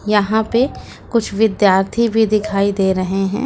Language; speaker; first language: Hindi; native; Hindi